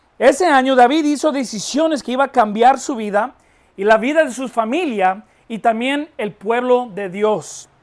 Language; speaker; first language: Spanish; non-native, fluent; English